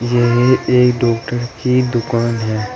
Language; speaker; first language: Hindi; native; Hindi